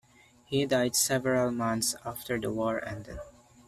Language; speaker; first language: English; non-native, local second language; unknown